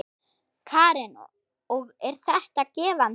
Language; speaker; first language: Icelandic; non-native, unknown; German